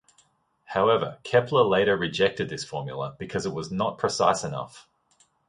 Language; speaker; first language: English; native; English